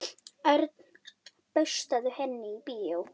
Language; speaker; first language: Icelandic; native; Icelandic